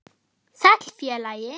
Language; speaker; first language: Icelandic; non-native, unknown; German